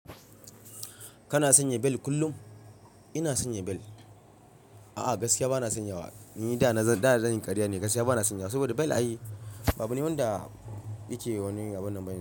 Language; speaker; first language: Hausa; non-native, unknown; Yoruba